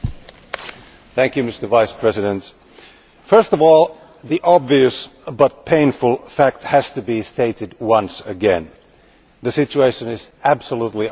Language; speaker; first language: English; non-native, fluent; Finnish